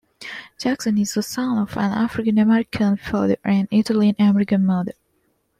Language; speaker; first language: English; non-native, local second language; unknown